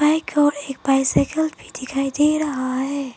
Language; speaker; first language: Hindi; non-native, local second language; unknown